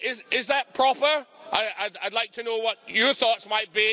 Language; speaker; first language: English; native; English